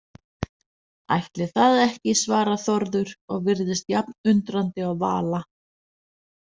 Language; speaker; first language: Icelandic; non-native, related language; Danish